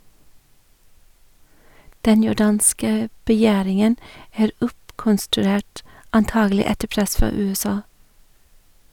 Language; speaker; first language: Norwegian; non-native, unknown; English